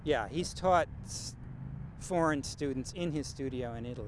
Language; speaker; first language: English; native; English